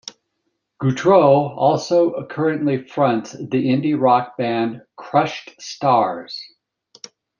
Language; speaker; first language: English; native; English